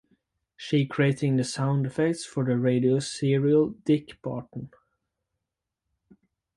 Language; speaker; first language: English; native; English